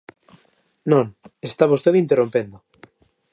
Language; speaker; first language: Galician; native; Galician